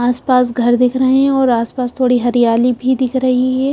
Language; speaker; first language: Hindi; non-native, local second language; Punjabi